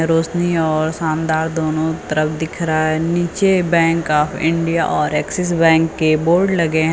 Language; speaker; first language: Hindi; native; Hindi